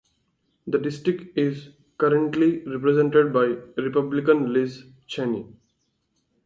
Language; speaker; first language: English; non-native, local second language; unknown